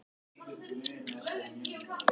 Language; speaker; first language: Icelandic; native; Icelandic